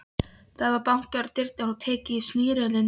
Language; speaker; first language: Icelandic; non-native, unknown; Polish